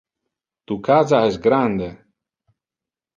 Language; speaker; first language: Interlingua; non-native, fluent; Italian